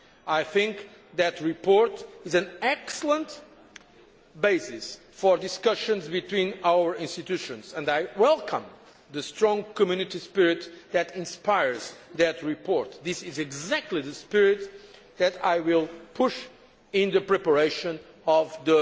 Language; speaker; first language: English; non-native, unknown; Portuguese